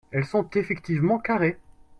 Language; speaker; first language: French; native; French